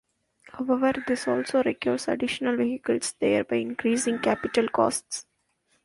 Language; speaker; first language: English; non-native, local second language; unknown